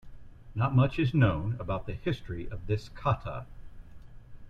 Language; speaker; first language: English; native; English